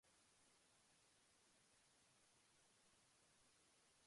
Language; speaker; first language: English; non-native, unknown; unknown